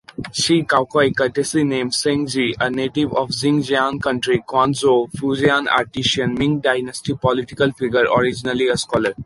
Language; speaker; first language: English; non-native, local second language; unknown